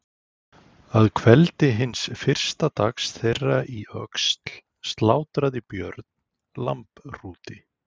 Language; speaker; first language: Icelandic; native; Icelandic